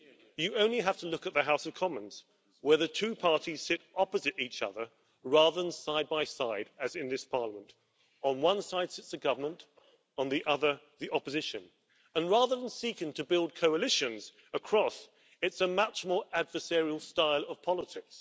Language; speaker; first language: English; native; English